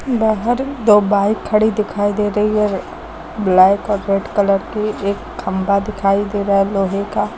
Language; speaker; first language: Hindi; native; Hindi